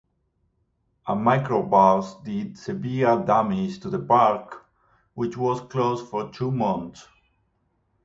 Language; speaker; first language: English; native; English